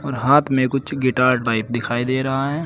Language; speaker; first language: Hindi; native; Hindi